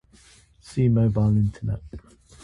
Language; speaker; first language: English; native; English